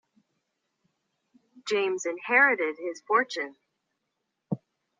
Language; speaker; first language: English; non-native, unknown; Chinese